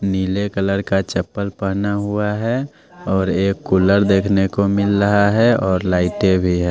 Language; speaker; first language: Hindi; non-native, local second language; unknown